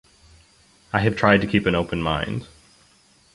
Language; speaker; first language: English; native; English